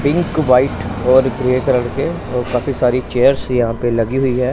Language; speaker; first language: Hindi; non-native, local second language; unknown